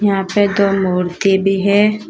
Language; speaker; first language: Hindi; native; Hindi